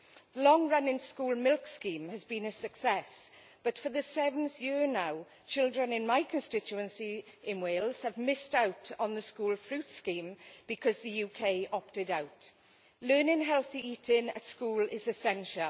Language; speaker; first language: English; native; English